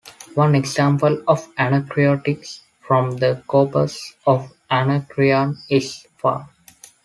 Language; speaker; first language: English; non-native, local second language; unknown